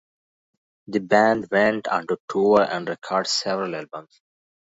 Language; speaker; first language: English; non-native, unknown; Pashto